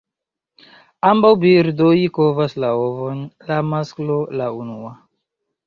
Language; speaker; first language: Esperanto; non-native, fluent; Chinese